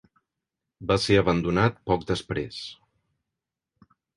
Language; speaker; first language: Catalan; native; Catalan